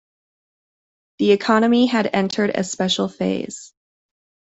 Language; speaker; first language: English; native; English